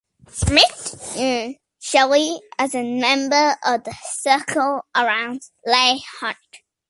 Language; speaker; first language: English; native; English